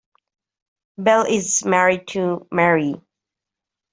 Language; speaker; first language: English; native; English